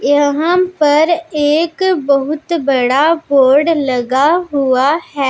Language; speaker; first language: Hindi; non-native, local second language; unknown